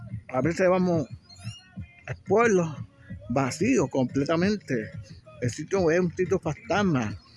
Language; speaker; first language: English; non-native, fluent; Spanish